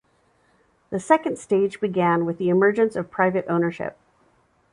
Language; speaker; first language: English; native; English